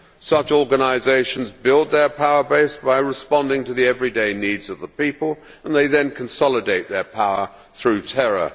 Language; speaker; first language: English; native; English